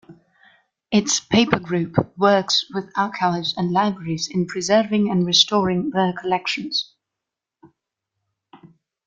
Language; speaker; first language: English; non-native, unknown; German